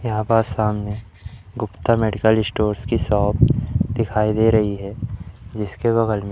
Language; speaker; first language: Hindi; native; Hindi